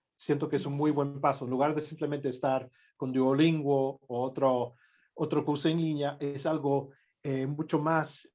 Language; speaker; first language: Spanish; non-native, fluent; English